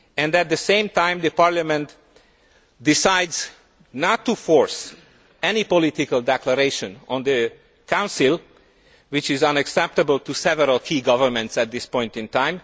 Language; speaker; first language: English; non-native, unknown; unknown